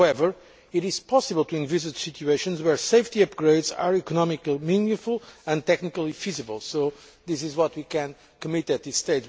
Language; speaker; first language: English; non-native, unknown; Portuguese